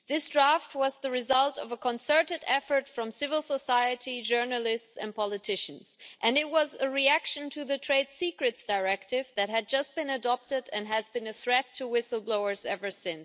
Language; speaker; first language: English; non-native, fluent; German